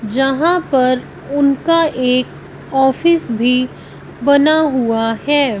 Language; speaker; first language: Hindi; non-native, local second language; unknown